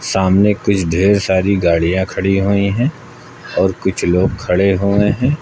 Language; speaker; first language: Hindi; native; Hindi